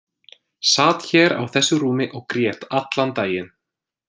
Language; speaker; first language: Icelandic; non-native, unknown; English